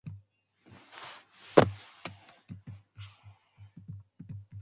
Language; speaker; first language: English; non-native, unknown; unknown